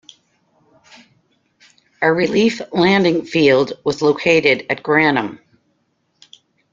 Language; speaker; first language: English; native; English